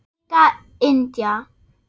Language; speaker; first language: Icelandic; non-native, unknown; German